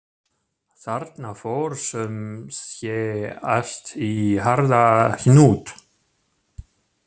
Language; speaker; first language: Icelandic; non-native, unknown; German